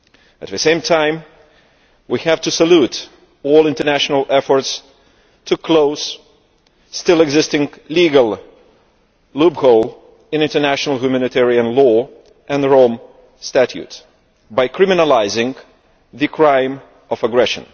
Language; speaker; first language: English; non-native, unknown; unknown